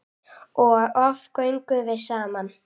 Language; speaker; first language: Icelandic; native; Icelandic